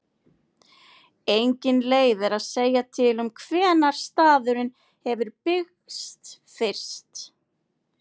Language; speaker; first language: Icelandic; native; Icelandic